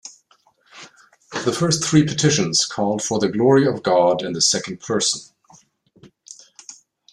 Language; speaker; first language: English; non-native, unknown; German